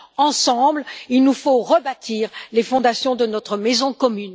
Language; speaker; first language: French; native; French